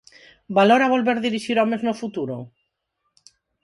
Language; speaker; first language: Galician; non-native, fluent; Spanish